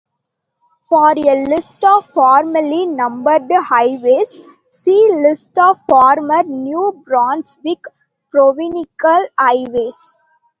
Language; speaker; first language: English; non-native, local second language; Tamil